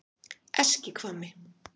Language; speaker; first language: Icelandic; native; Icelandic